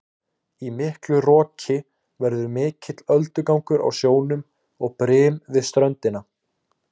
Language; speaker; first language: Icelandic; native; Icelandic